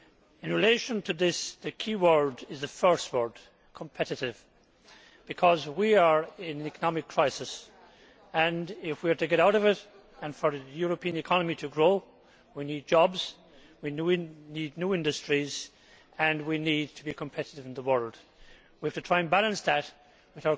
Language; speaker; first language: English; native; English